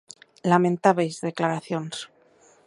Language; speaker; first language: Galician; native; Galician